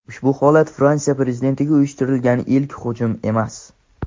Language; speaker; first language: Uzbek; non-native, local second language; Tajik